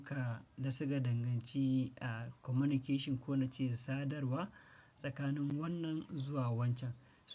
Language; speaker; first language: Hausa; non-native, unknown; Fula